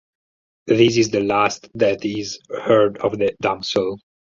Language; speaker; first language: English; non-native, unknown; Italian